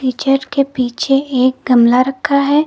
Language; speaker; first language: Hindi; native; Hindi